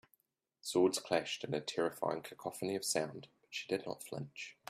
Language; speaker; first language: English; native; English